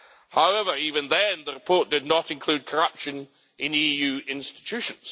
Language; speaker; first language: English; native; English